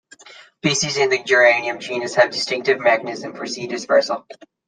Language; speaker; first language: English; native; English